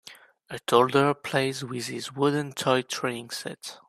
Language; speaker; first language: English; native; English